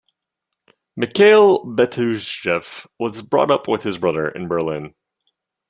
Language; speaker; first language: English; native; English